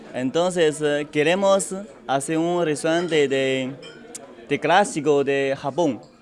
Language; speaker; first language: Spanish; non-native, learner; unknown